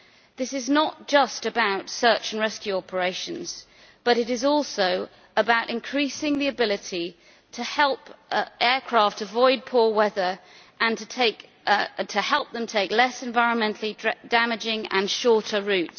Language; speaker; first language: English; native; English